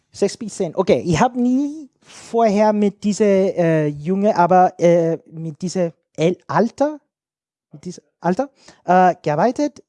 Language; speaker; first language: German; non-native, learner; English